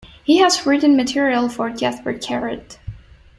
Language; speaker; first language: English; non-native, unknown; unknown